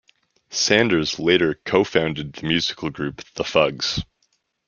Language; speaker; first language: English; native; English